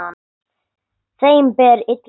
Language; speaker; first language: Icelandic; non-native, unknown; English